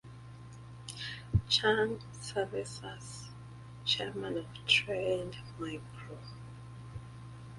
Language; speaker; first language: English; native; English